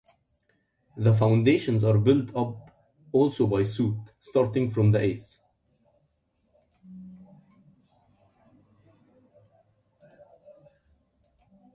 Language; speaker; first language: English; non-native, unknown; Arabic